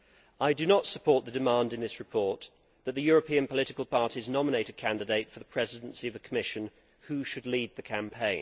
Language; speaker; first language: English; native; English